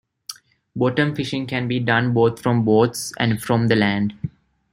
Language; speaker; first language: English; non-native, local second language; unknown